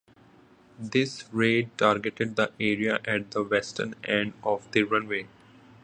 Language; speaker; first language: English; non-native, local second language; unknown